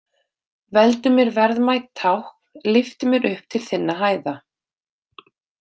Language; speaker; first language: Icelandic; native; Icelandic